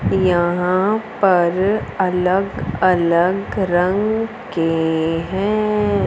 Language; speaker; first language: Hindi; non-native, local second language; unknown